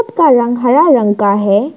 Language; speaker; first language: Hindi; non-native, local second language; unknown